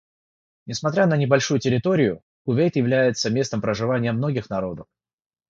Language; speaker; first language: Russian; non-native, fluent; Georgian